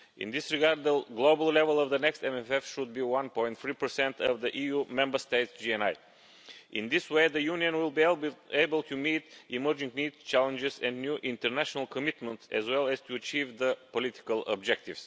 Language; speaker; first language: English; non-native, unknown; Bulgarian